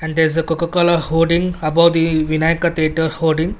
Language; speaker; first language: English; non-native, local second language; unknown